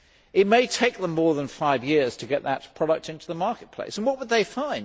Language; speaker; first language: English; native; English